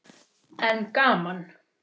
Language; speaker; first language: Icelandic; native; Icelandic